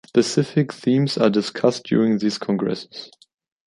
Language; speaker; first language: English; non-native, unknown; German